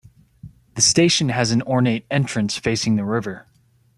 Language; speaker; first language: English; native; English